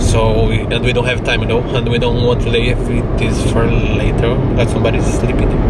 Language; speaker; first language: English; non-native, fluent; Portuguese